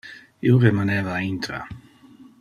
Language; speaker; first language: Interlingua; non-native, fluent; Dutch